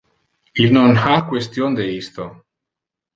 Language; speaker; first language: Interlingua; non-native, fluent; Italian